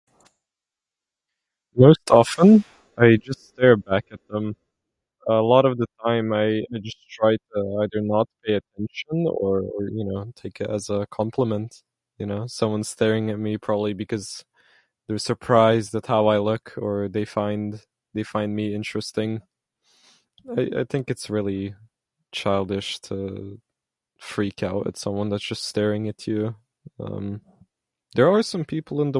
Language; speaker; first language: English; non-native, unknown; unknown